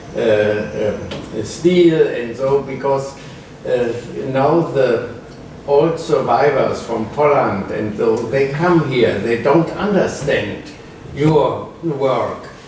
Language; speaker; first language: English; non-native, fluent; German